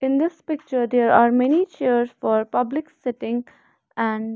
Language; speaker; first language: English; non-native, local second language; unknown